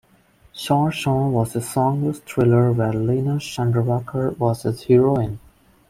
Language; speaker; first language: English; non-native, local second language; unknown